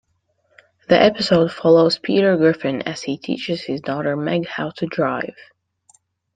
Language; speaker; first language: English; non-native, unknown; Latvian